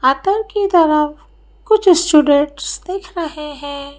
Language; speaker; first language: Hindi; native; Hindi